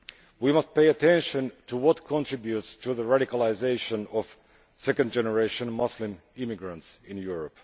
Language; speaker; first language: English; non-native, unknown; Finnish